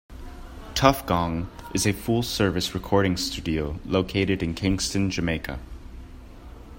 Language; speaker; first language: English; native; English